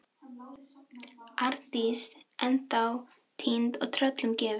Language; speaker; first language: Icelandic; non-native, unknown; Filipino